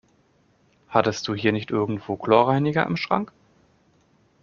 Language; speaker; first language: German; native; German